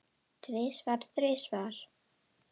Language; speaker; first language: Icelandic; non-native, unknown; Indonesian